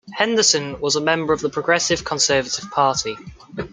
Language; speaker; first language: English; native; English